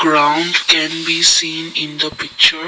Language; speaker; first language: English; non-native, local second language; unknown